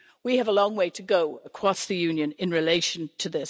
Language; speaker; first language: English; native; English